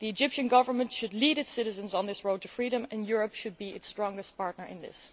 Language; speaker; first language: English; non-native, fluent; Dutch